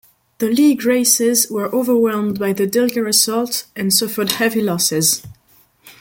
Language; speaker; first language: English; non-native, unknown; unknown